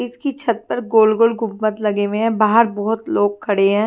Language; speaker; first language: Hindi; non-native, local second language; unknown